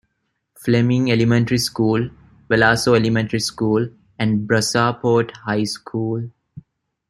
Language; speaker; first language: English; non-native, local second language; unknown